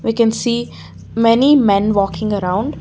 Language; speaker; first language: English; non-native, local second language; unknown